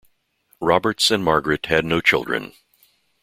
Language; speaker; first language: English; native; English